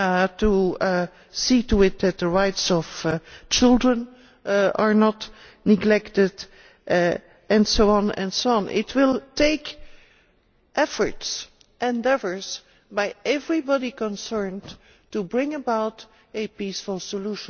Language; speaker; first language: English; non-native, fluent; Dutch